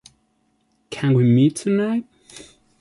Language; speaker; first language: English; non-native, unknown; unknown